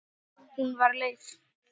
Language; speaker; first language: Icelandic; non-native, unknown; English